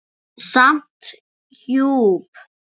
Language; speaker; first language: Icelandic; non-native, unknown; English